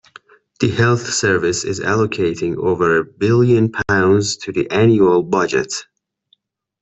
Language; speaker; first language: English; non-native, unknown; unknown